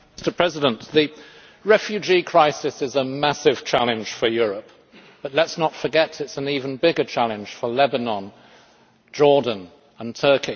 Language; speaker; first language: English; native; English